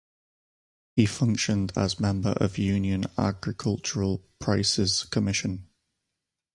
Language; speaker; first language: English; native; English